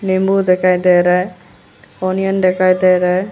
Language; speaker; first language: Hindi; non-native, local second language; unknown